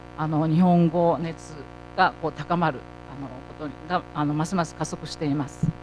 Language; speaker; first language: Japanese; native; Japanese